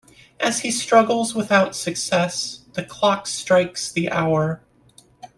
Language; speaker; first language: English; native; English